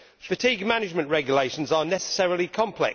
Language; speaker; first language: English; native; English